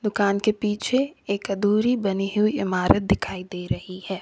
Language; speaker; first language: Hindi; native; Hindi